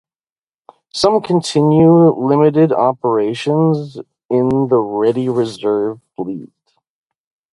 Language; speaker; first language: English; native; English